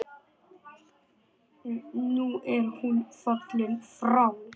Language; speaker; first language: Icelandic; non-native, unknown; Polish